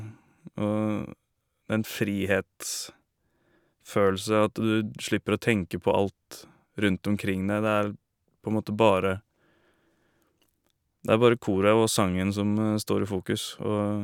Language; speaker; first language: Norwegian; native; Norwegian